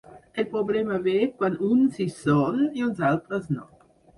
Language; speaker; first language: Catalan; non-native, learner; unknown